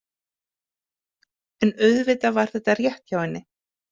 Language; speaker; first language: Icelandic; native; Icelandic